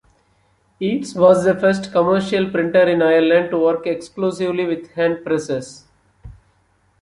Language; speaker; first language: English; non-native, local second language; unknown